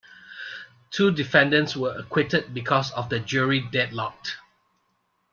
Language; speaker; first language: English; non-native, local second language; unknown